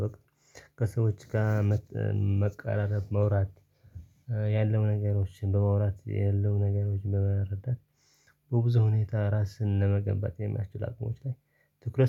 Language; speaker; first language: Amharic; non-native, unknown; Tigrinya